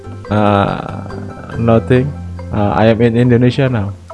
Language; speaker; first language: English; non-native, learner; Indonesian